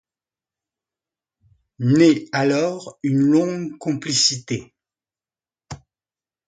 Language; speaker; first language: French; non-native, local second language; Arabic